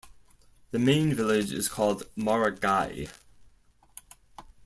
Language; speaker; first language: English; non-native, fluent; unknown